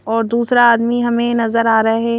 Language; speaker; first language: Hindi; native; Hindi